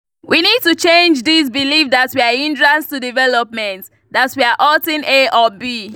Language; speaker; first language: English; non-native, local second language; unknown